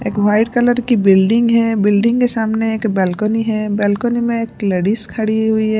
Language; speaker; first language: Hindi; non-native, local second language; Punjabi